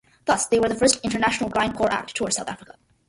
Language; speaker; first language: English; early bilingual, other home language; Malayalam